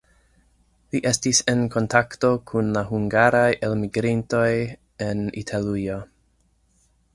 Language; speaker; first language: Esperanto; non-native, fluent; English